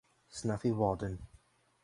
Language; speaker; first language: English; native; English